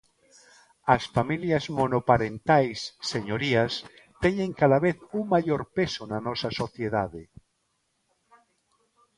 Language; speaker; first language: Galician; non-native, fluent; Spanish